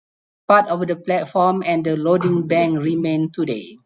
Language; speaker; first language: English; non-native, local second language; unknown